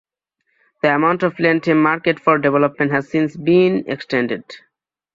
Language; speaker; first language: English; non-native, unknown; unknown